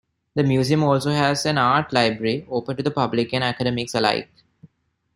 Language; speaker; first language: English; non-native, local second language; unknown